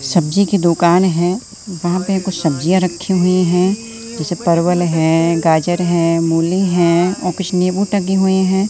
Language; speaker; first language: Hindi; native; Hindi